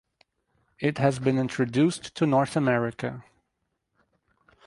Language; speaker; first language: English; native; English